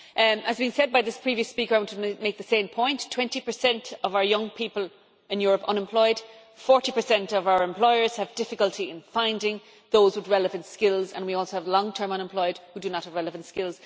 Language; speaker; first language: English; native; English